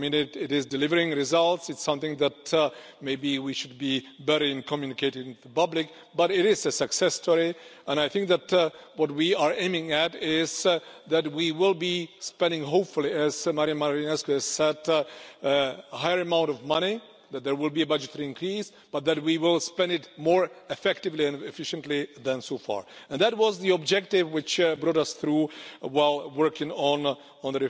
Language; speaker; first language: English; non-native, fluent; Czech